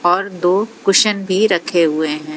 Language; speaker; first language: Hindi; native; Hindi